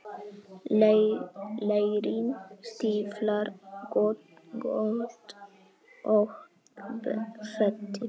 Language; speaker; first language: Icelandic; non-native, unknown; Polish